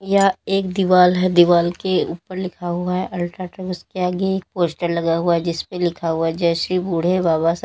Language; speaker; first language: Hindi; native; Hindi